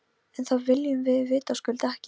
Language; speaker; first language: Icelandic; non-native, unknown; Polish